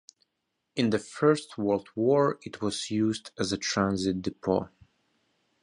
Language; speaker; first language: English; non-native, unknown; Russian